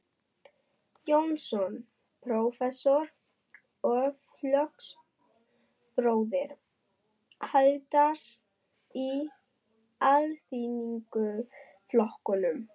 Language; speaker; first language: Icelandic; non-native, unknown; German